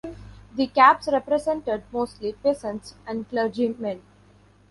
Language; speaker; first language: English; non-native, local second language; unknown